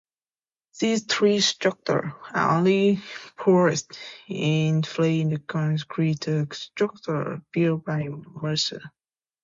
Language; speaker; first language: English; native; English